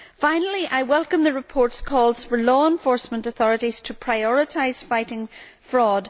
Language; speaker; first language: English; native; English